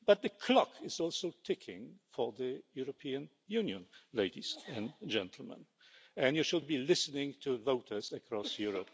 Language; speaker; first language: English; non-native, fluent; Polish